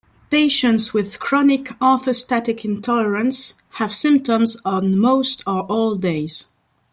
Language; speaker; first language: English; non-native, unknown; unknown